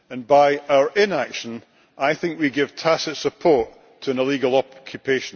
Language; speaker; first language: English; native; English